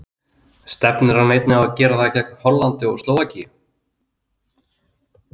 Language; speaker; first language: Icelandic; native; Icelandic